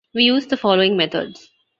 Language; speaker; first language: English; non-native, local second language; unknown